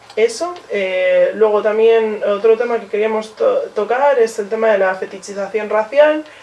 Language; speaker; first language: Spanish; early bilingual, other home language; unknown